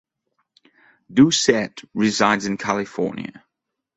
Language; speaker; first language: English; non-native, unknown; French